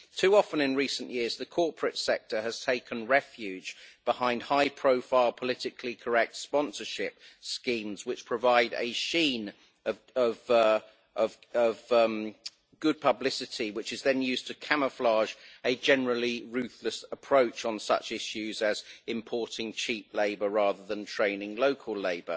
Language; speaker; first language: English; native; English